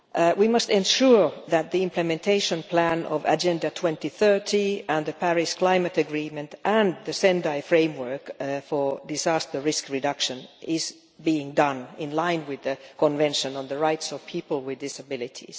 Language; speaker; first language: English; non-native, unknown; Finnish